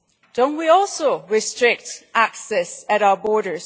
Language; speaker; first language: English; non-native, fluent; German